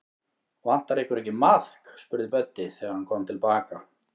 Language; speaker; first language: Icelandic; native; Icelandic